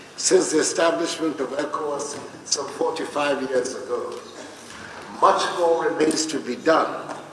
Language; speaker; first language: English; non-native, local second language; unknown